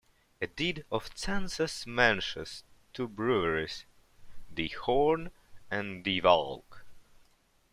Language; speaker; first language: English; non-native, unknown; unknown